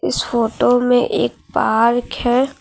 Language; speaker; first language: Hindi; native; Hindi